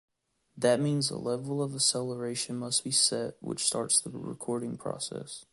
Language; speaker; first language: English; native; English